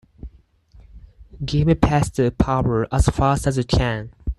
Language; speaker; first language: English; non-native, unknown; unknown